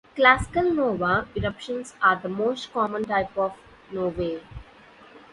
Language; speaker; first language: English; non-native, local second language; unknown